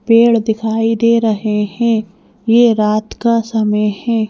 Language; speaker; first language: Hindi; native; Hindi